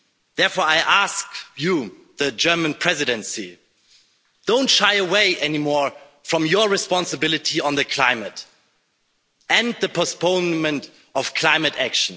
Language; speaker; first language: English; non-native, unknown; German